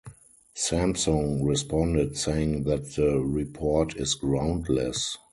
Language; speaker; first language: English; non-native, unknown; German